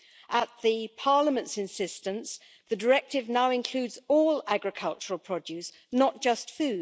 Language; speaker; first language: English; native; English